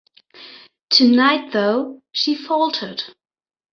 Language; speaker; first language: English; non-native, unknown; German